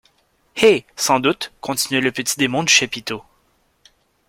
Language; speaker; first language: French; native; French